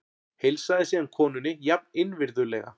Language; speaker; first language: Icelandic; native; Icelandic